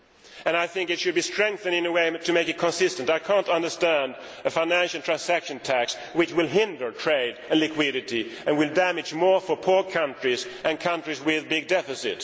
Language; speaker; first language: English; non-native, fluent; Swedish